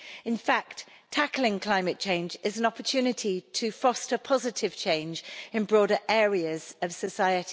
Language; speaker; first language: English; native; English